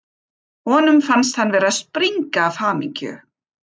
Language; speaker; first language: Icelandic; non-native, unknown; German